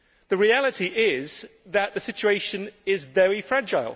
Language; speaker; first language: English; native; English